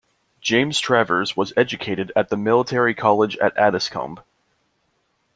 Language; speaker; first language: English; native; English